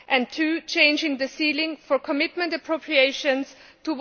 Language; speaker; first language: English; non-native, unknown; Greek